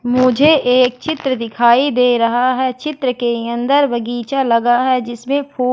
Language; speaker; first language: Hindi; native; Hindi